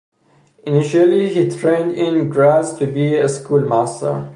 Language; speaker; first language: English; non-native, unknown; Persian